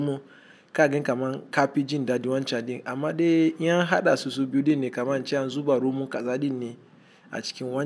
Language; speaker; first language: Hausa; non-native, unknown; Igbo